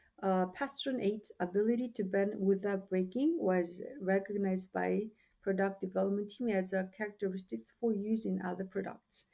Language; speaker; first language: English; non-native, fluent; Korean